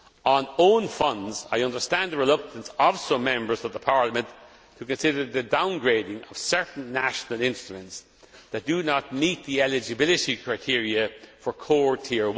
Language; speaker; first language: English; non-native, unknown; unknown